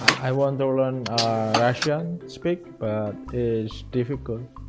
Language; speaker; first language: English; non-native, learner; Indonesian